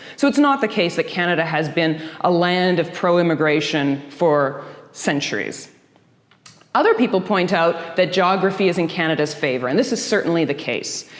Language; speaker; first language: English; early bilingual, other home language; Dutch